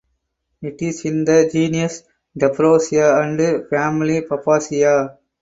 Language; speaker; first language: English; non-native, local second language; Tamil